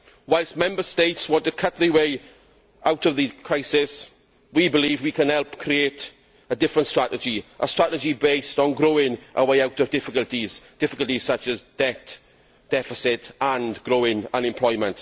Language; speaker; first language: English; native; English